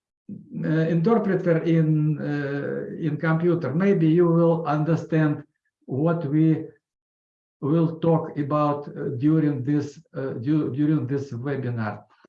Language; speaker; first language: English; non-native, learner; Russian